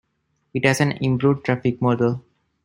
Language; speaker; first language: English; non-native, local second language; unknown